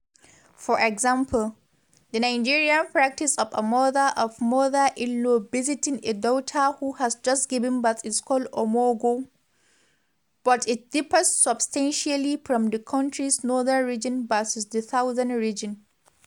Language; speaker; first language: English; non-native, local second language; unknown